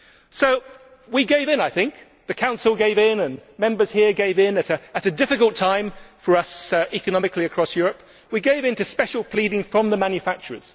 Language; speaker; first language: English; native; English